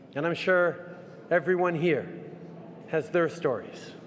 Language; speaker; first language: English; early bilingual, other home language; French